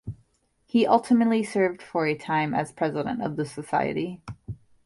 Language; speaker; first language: English; native; English